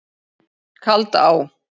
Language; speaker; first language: Icelandic; native; Icelandic